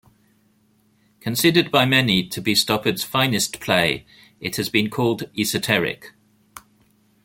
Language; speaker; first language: English; native; English